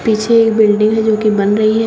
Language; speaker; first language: Hindi; native; Hindi